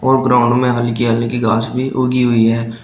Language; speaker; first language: Hindi; native; Hindi